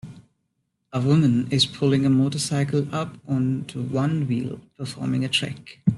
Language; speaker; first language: English; non-native, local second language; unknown